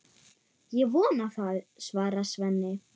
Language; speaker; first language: Icelandic; non-native, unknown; German